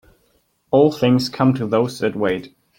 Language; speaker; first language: English; non-native, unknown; German